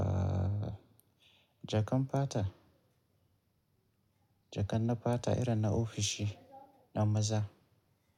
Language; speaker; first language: Hausa; native; Hausa